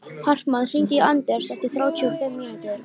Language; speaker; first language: Icelandic; native; Icelandic